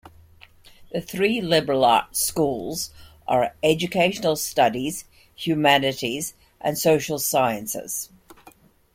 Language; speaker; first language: English; native; English